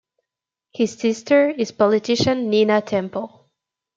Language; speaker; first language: English; native; English